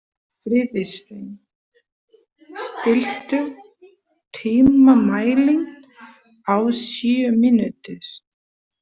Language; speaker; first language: Icelandic; non-native, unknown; Portuguese